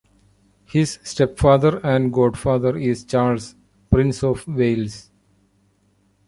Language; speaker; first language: English; non-native, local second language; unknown